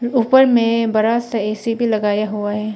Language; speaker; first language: Hindi; non-native, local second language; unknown